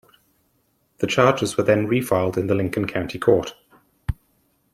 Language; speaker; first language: English; native; English